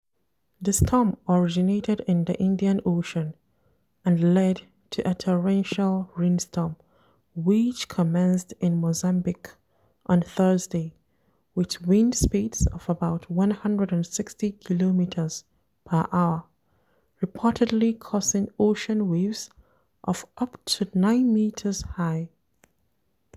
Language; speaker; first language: English; non-native, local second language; Hausa